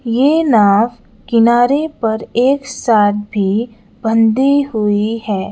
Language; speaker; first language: Hindi; non-native, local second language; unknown